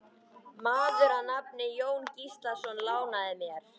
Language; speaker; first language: Icelandic; native; Icelandic